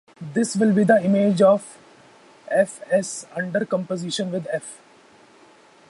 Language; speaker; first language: English; non-native, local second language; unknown